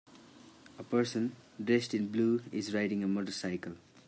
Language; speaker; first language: English; non-native, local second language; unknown